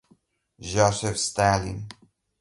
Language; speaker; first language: Portuguese; non-native, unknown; Galician